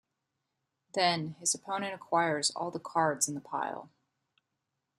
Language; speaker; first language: English; native; English